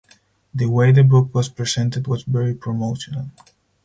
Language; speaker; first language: English; non-native, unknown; Spanish